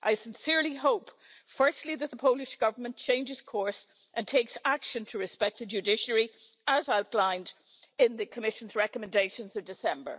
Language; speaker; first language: English; native; English